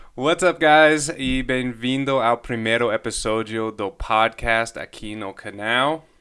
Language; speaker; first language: Portuguese; non-native, fluent; English